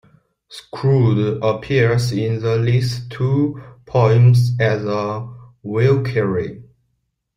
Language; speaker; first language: English; non-native, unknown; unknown